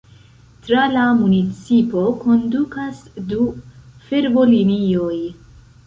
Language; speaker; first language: Esperanto; non-native, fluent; Central Kurdish